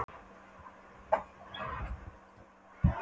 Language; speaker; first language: Icelandic; non-native, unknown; Polish